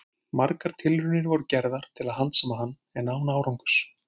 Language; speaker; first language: Icelandic; native; Icelandic